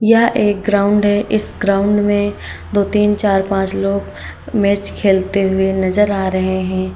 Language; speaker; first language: Hindi; native; Hindi